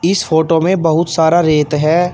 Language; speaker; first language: Hindi; native; Hindi